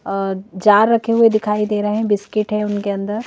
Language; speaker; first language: Hindi; native; Hindi